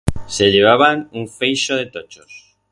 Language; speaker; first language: Aragonese; non-native, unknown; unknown